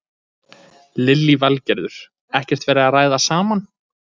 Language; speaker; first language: Icelandic; native; Icelandic